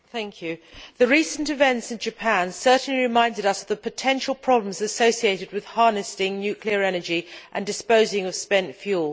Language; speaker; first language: English; native; English